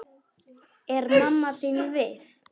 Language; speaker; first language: Icelandic; non-native, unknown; Polish